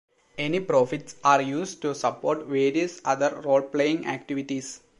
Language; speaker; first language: English; non-native, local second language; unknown